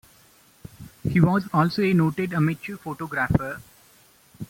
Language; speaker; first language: English; non-native, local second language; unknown